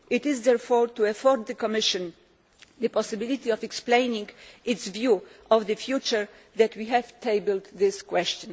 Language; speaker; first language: English; non-native, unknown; Polish